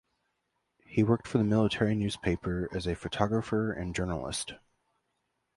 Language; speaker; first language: English; native; English